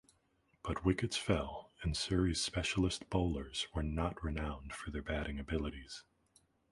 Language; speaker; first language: English; native; English